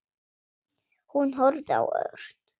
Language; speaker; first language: Icelandic; non-native, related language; Swedish